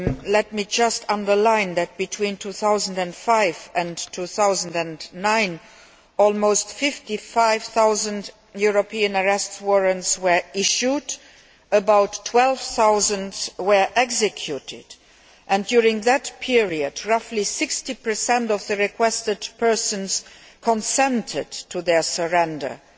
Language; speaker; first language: English; non-native, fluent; Luxembourgish